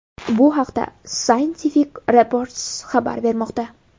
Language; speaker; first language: Uzbek; native; Uzbek